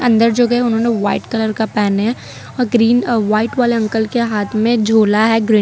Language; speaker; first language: Hindi; non-native, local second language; Gujarati